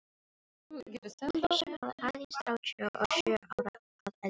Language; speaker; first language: Icelandic; non-native, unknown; Filipino